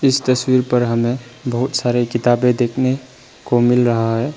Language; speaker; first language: Hindi; non-native, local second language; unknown